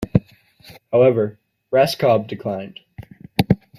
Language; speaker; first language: English; native; English